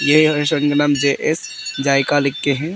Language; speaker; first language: Hindi; early bilingual, other home language; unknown